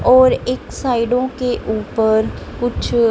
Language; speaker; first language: Hindi; non-native, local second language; Punjabi